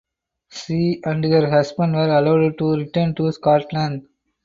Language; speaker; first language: English; non-native, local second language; Tamil